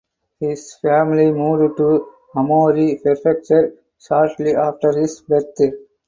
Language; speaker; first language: English; non-native, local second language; Tamil